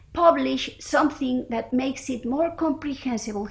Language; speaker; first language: English; early bilingual, other home language; Spanish